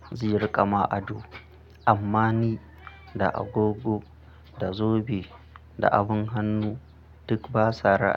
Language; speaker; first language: Hausa; non-native, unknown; Akan